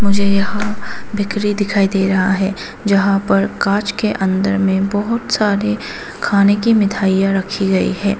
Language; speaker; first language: Hindi; non-native, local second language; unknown